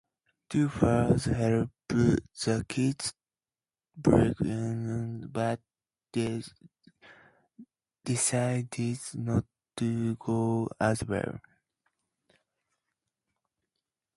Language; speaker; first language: English; native; English